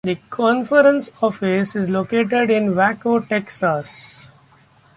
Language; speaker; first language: English; non-native, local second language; Marathi